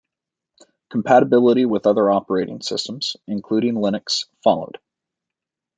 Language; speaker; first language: English; native; English